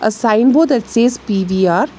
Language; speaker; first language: English; non-native, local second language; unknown